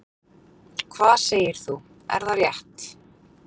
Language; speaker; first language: Icelandic; native; Icelandic